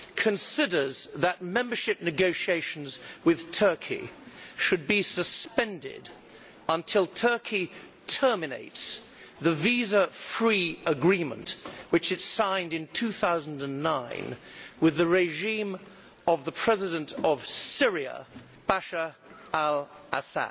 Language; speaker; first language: English; native; English